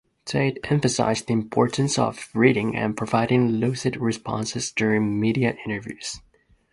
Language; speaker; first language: English; non-native, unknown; Japanese